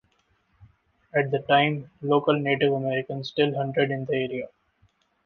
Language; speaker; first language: English; non-native, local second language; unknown